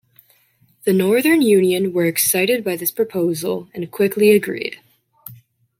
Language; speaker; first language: English; native; English